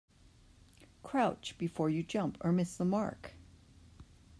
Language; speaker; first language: English; native; English